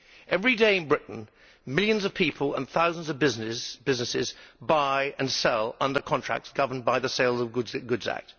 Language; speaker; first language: English; native; English